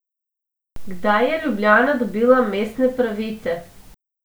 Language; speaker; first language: Slovenian; non-native, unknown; Macedonian